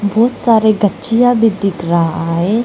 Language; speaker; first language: Hindi; non-native, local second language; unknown